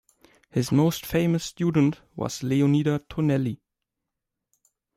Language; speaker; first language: English; non-native, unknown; German